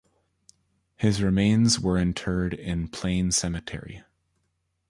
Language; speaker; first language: English; native; English